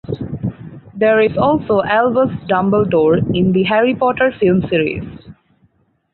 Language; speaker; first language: English; non-native, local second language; Bangla